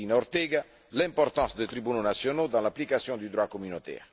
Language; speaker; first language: French; non-native, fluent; Italian